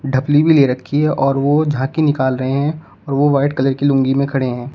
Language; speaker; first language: Hindi; native; Hindi